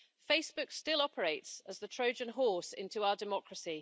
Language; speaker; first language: English; native; English